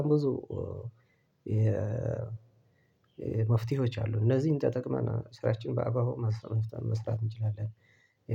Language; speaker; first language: Amharic; non-native, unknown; Tigrinya